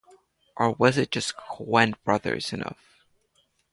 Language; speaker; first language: English; non-native, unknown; Latvian